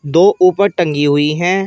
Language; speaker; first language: Hindi; native; Hindi